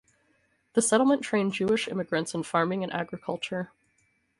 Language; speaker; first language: English; native; English